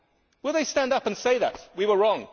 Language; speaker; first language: English; native; English